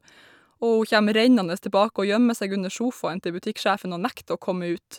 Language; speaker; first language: Norwegian; native; Norwegian